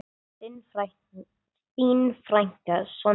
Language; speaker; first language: Icelandic; non-native, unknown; English